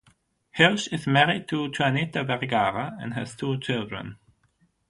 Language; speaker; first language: English; non-native, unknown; German